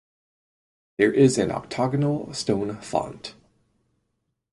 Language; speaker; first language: English; native; English